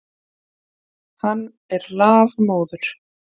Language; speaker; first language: Icelandic; native; Icelandic